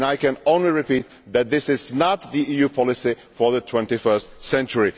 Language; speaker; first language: English; non-native, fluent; Czech